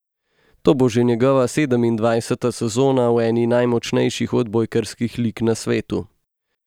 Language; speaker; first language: Slovenian; native; Slovenian